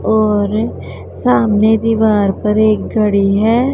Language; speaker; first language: Hindi; non-native, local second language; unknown